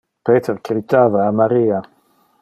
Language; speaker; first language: Interlingua; non-native, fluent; Dutch